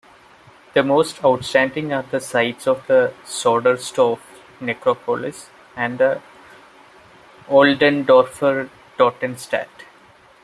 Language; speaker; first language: English; non-native, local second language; Malayalam